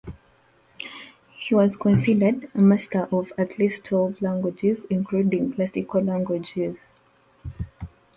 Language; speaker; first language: English; non-native, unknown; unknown